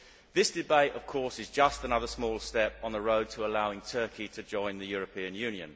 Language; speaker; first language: English; native; English